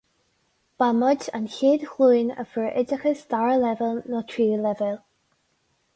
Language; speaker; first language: Irish; non-native, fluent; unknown